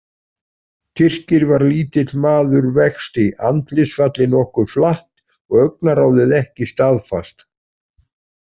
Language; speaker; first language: Icelandic; native; Icelandic